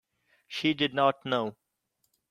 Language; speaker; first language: English; non-native, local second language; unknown